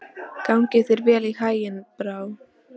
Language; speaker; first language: Icelandic; non-native, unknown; Polish